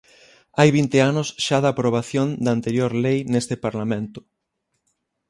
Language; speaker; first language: Galician; native; Galician